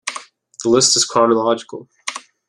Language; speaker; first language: English; native; English